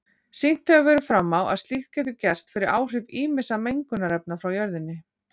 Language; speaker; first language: Icelandic; native; Icelandic